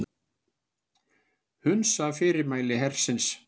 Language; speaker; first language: Icelandic; native; Icelandic